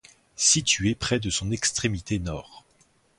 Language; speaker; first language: French; native; French